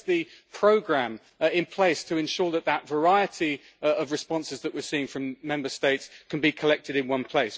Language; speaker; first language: English; native; English